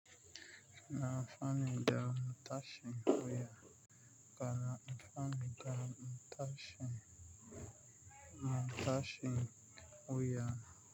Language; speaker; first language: Hausa; native; Hausa